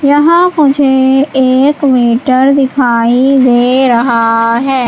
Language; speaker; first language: Hindi; native; Hindi